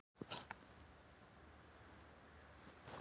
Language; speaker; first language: Icelandic; native; Icelandic